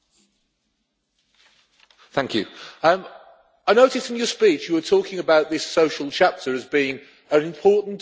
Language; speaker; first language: English; native; English